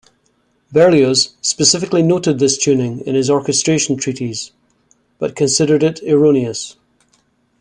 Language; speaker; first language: English; native; English